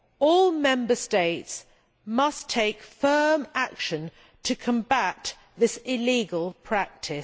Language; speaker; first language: English; native; English